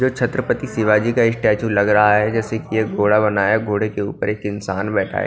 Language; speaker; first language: Hindi; non-native, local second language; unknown